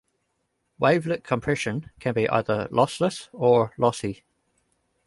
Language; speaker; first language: English; native; English